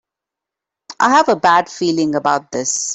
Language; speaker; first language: English; non-native, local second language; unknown